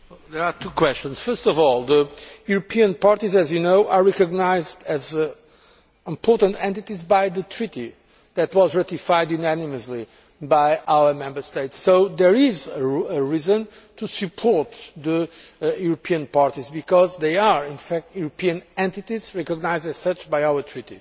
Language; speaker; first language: English; non-native, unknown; Portuguese